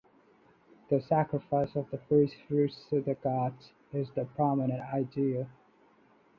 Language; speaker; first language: English; non-native, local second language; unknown